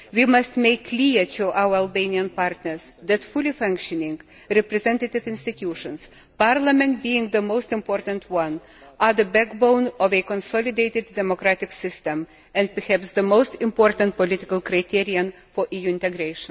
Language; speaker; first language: English; non-native, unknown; Lithuanian